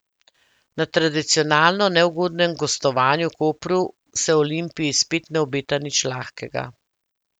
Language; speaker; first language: Slovenian; native; Slovenian